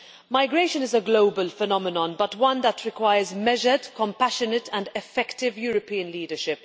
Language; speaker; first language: English; non-native, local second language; Maltese